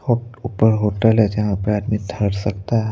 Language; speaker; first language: Hindi; native; Hindi